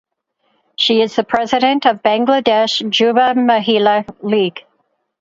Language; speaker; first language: English; native; English